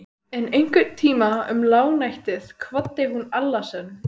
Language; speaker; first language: Icelandic; native; Icelandic